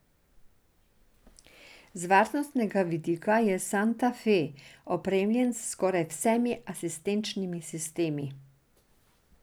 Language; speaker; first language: Slovenian; non-native, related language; Serbian